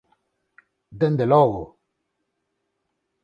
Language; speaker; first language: Galician; non-native, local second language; Spanish